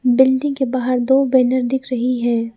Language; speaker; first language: Hindi; non-native, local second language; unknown